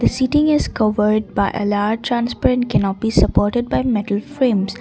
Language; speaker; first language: English; non-native, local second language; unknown